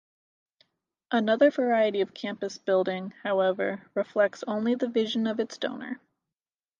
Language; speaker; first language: English; native; English